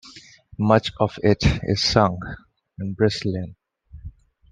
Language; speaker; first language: English; non-native, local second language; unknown